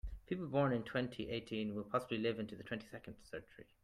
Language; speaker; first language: English; native; English